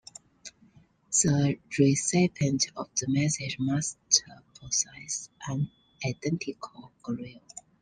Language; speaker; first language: English; non-native, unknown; Chinese